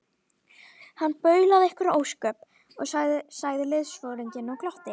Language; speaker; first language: Icelandic; native; Icelandic